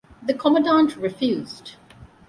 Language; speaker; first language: English; non-native, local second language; Divehi